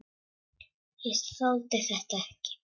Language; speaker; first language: Icelandic; non-native, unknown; Czech